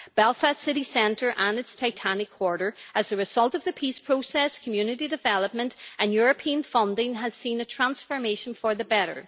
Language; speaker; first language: English; native; English